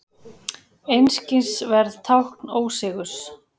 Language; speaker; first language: Icelandic; native; Icelandic